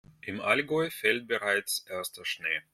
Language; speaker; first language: German; non-native, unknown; Russian